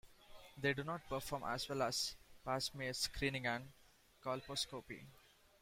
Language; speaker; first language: English; non-native, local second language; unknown